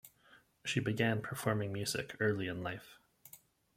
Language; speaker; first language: English; native; English